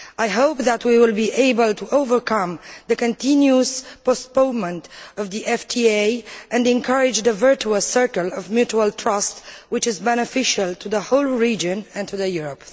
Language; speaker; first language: English; non-native, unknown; Romanian